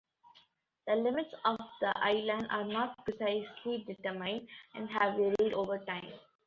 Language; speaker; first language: English; non-native, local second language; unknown